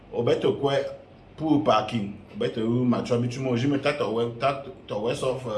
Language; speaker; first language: French; non-native, local second language; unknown